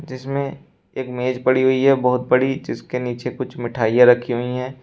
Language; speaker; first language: Hindi; native; Hindi